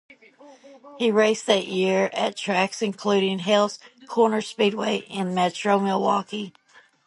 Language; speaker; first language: English; native; English